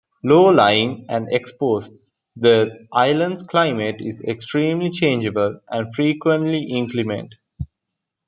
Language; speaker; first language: English; non-native, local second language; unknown